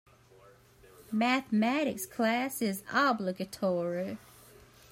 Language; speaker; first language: English; native; English